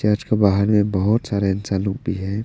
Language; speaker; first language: Hindi; non-native, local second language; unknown